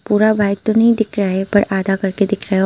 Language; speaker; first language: Hindi; non-native, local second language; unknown